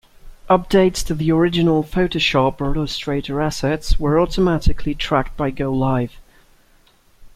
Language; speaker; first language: English; native; English